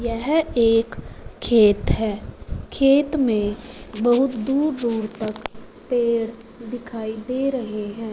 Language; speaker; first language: Hindi; non-native, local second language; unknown